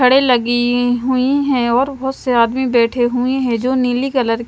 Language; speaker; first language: Hindi; non-native, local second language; Punjabi